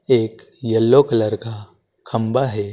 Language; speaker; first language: Hindi; native; Hindi